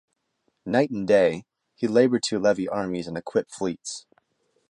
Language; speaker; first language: English; native; English